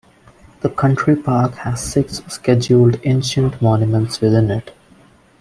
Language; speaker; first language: English; non-native, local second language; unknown